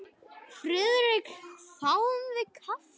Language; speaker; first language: Icelandic; native; Icelandic